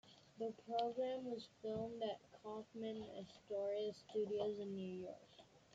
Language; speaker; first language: English; native; English